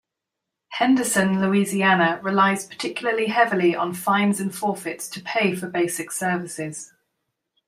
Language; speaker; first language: English; native; English